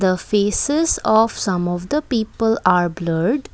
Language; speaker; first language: English; non-native, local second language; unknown